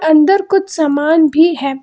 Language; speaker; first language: Hindi; non-native, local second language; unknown